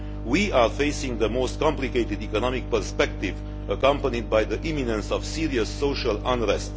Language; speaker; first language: English; non-native, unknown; Romanian